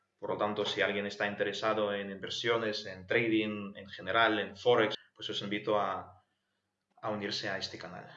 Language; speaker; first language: Spanish; non-native, fluent; Ukrainian